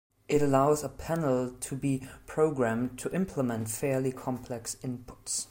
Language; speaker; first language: English; non-native, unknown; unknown